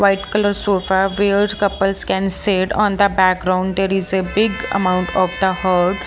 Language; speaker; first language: English; non-native, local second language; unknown